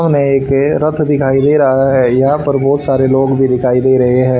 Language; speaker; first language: Hindi; native; Hindi